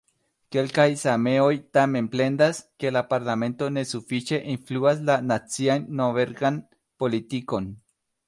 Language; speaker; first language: Esperanto; non-native, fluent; Spanish